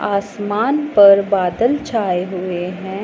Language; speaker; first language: Hindi; non-native, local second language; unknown